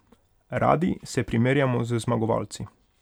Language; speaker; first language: Slovenian; non-native, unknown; Hungarian